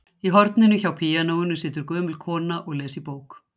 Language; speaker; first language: Icelandic; native; Icelandic